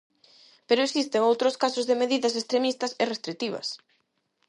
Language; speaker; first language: Galician; non-native, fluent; Spanish